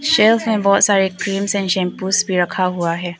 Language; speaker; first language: Hindi; non-native, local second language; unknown